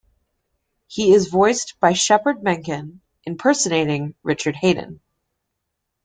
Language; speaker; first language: English; native; English